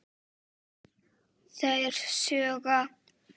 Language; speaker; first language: Icelandic; non-native, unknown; Czech